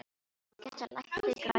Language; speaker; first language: Icelandic; non-native, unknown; Filipino